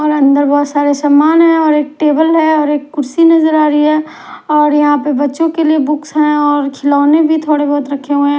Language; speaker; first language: Hindi; non-native, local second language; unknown